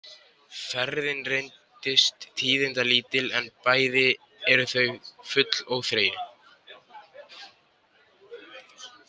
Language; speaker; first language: Icelandic; native; Icelandic